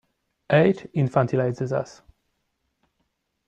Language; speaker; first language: English; non-native, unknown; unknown